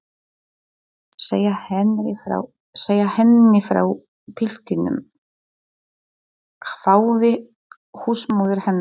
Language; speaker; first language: Icelandic; non-native, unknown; Polish